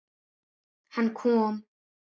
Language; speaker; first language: Icelandic; native; Icelandic